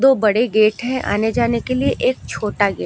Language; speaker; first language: Hindi; native; Hindi